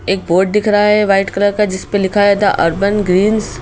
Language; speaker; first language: Hindi; native; Hindi